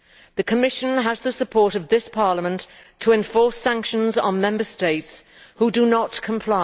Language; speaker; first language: English; native; English